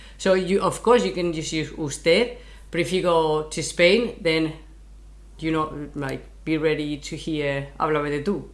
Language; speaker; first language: English; non-native, fluent; Spanish